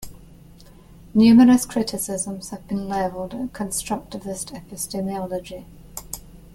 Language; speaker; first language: English; native; English